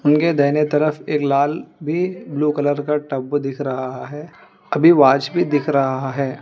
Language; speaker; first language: Hindi; non-native, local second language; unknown